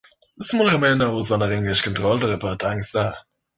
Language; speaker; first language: English; native; English